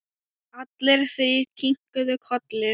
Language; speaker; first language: Icelandic; non-native, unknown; Thai